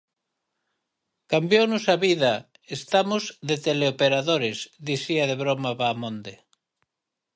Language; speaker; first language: Galician; native; Galician